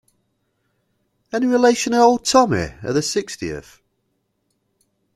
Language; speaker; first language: English; native; English